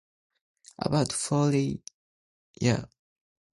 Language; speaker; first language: English; non-native, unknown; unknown